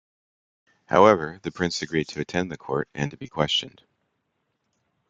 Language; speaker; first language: English; native; English